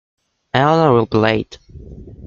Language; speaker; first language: English; native; English